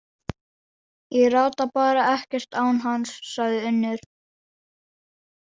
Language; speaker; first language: Icelandic; non-native, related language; Danish